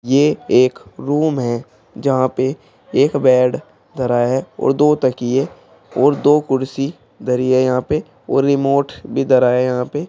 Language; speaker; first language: Hindi; native; Hindi